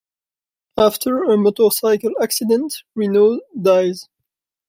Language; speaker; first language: English; non-native, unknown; French